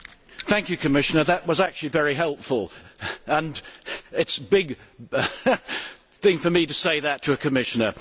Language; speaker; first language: English; native; English